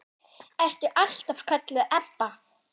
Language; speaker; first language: Icelandic; non-native, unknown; German